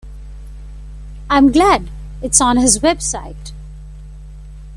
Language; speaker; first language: English; non-native, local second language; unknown